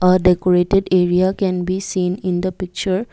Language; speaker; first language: English; non-native, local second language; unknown